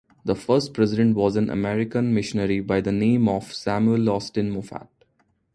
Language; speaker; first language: English; non-native, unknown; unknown